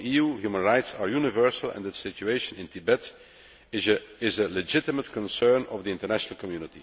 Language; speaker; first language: English; non-native, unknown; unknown